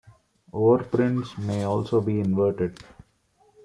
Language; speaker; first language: English; non-native, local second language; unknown